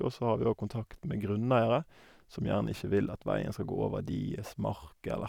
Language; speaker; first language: Norwegian; native; Norwegian